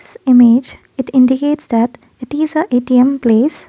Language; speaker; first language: English; non-native, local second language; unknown